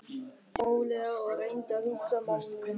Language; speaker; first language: Icelandic; non-native, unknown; German